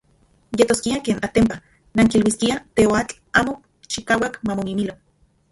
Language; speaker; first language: Central Puebla Nahuatl; non-native, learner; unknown